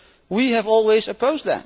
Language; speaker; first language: English; non-native, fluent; Dutch